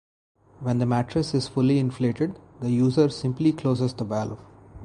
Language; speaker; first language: English; non-native, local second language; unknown